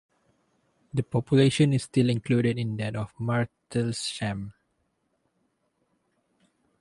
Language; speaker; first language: English; non-native, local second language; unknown